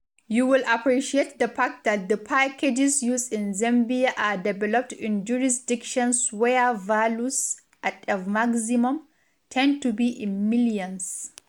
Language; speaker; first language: English; non-native, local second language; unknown